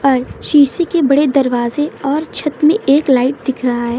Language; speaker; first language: Hindi; native; Hindi